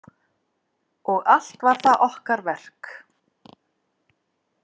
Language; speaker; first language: Icelandic; native; Icelandic